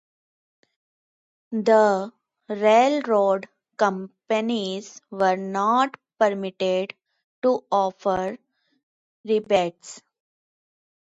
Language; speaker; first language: English; non-native, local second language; Hindi